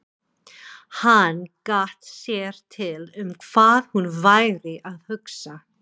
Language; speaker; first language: Icelandic; non-native, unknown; English